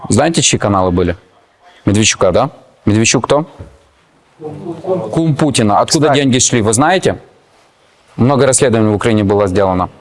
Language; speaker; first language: Russian; non-native, local second language; Ukrainian